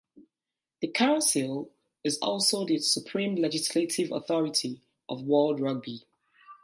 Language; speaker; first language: English; native; English